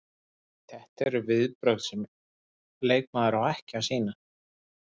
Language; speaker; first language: Icelandic; native; Icelandic